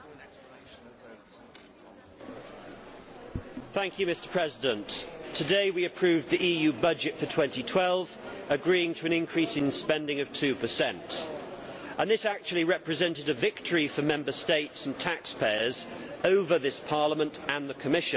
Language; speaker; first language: English; native; English